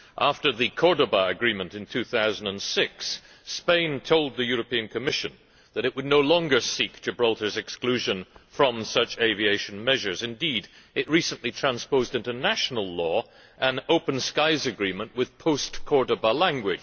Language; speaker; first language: English; native; English